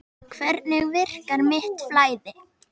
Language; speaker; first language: Icelandic; native; Icelandic